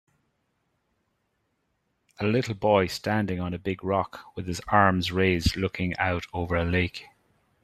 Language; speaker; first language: English; native; English